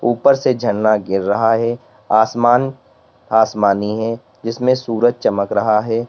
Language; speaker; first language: Hindi; native; Hindi